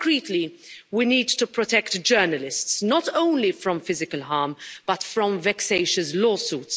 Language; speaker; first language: English; non-native, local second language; Maltese